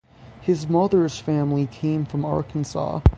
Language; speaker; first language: English; native; English